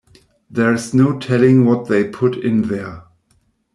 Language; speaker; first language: English; non-native, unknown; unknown